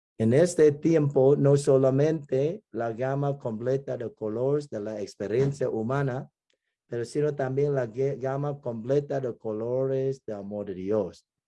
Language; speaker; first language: Spanish; non-native, fluent; Vietnamese